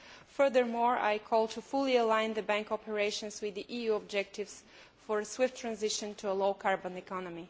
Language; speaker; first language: English; non-native, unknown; Bulgarian